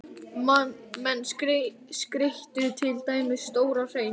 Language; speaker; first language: Icelandic; native; Icelandic